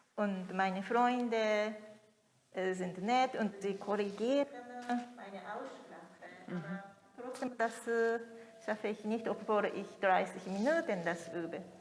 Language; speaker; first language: German; non-native, fluent; Japanese